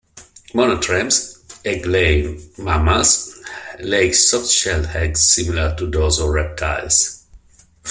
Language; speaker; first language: English; non-native, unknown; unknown